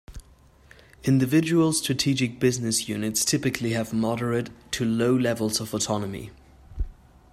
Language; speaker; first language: English; non-native, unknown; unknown